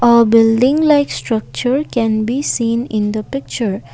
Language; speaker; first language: English; non-native, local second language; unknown